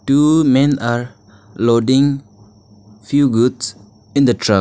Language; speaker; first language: English; non-native, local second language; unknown